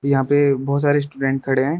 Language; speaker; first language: Hindi; early bilingual, other home language; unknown